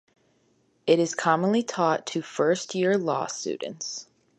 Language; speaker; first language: English; native; English